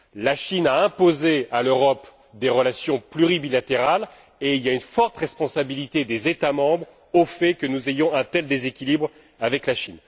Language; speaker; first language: French; native; French